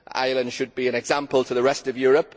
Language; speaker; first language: English; native; English